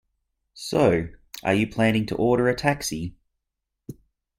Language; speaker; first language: English; native; English